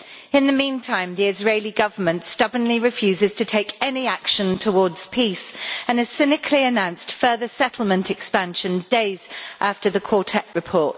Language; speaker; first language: English; native; English